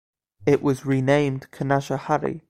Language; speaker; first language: English; native; English